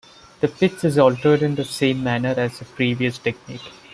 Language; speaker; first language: English; non-native, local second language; Malayalam